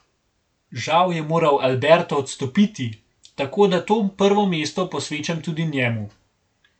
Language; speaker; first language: Slovenian; native; Slovenian